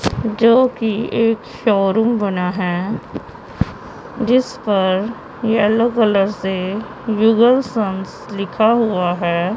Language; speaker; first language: Hindi; non-native, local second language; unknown